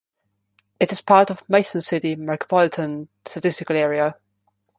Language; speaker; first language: English; non-native, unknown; Slovenian